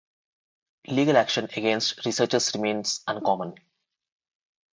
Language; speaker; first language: English; non-native, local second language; Telugu